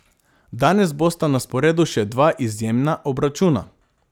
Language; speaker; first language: Slovenian; non-native, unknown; Macedonian